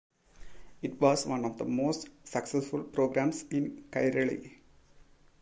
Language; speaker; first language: English; non-native, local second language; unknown